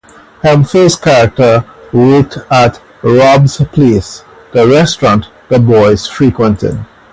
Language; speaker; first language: English; native; English